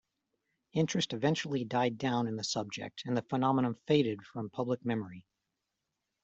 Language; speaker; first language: English; native; English